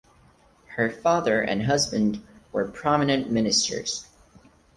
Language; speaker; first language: English; non-native, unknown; Portuguese